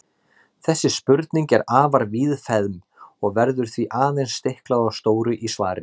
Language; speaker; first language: Icelandic; native; Icelandic